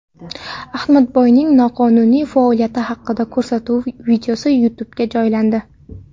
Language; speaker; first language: Uzbek; non-native, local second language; Kara-Kalpak